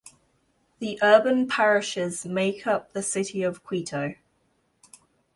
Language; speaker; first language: English; non-native, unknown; German